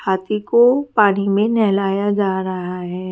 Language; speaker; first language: Hindi; native; Hindi